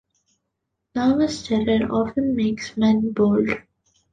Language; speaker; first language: English; non-native, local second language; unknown